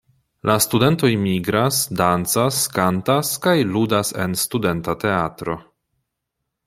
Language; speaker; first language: Esperanto; non-native, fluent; Polish